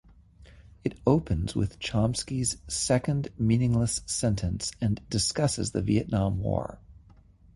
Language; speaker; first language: English; native; English